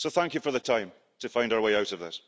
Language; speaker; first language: English; early bilingual, heritage; English